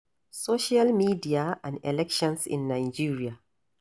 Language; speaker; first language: English; non-native, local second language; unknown